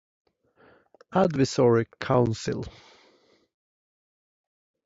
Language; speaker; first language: English; non-native, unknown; Swedish